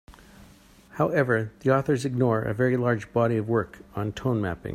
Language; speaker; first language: English; native; English